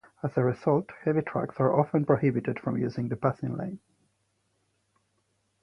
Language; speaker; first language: English; native; English